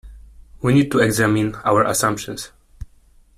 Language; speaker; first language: English; non-native, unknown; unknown